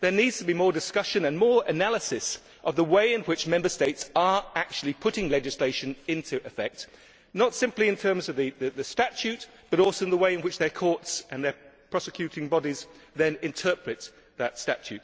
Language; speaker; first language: English; native; English